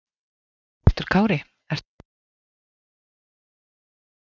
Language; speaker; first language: Icelandic; native; Icelandic